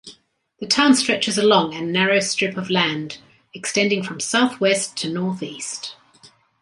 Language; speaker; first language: English; native; English